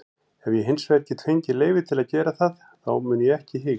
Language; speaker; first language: Icelandic; native; Icelandic